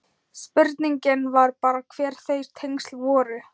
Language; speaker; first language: Icelandic; non-native, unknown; Thai